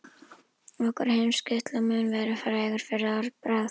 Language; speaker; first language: Icelandic; native; Icelandic